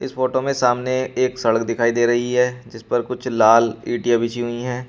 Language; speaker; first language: Hindi; native; Hindi